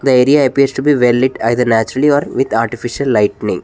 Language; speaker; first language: English; non-native, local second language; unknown